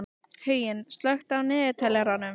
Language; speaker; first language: Icelandic; native; Icelandic